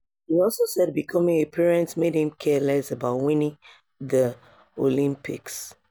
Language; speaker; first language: English; non-native, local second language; Yoruba